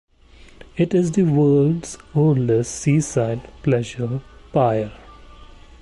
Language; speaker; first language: English; non-native, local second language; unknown